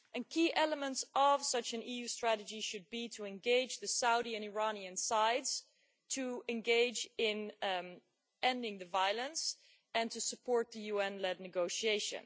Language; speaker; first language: English; non-native, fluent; Dutch